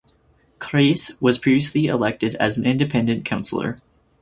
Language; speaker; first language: English; native; English